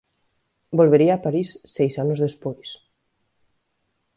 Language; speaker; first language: Galician; native; Galician